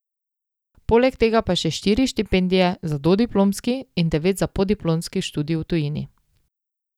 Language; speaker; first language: Slovenian; native; Slovenian